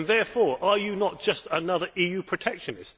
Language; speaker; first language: English; native; English